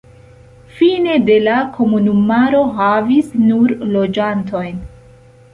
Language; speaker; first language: Esperanto; non-native, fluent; Central Kurdish